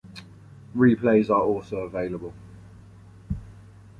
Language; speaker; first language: English; native; English